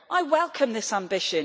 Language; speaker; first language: English; native; English